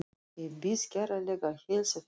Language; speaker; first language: Icelandic; non-native, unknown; Russian